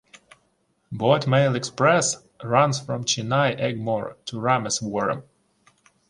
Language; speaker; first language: English; non-native, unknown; Ukrainian